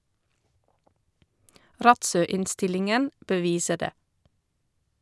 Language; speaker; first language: Norwegian; non-native, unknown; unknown